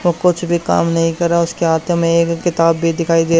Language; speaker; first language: Hindi; native; Hindi